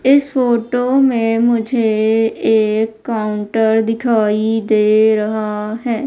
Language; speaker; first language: Hindi; native; Hindi